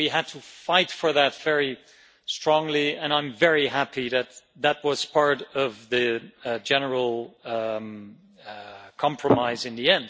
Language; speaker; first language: English; non-native, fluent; Dutch